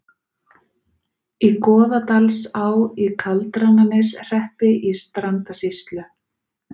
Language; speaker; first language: Icelandic; native; Icelandic